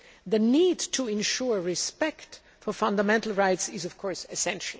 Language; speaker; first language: English; non-native, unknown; German